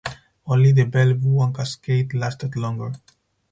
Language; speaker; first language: English; non-native, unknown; Spanish